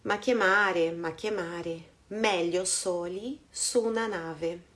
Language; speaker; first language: Italian; non-native, fluent; Portuguese